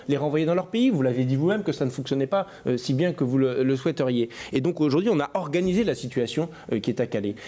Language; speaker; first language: French; native; French